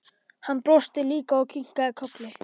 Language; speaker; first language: Icelandic; non-native, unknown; Polish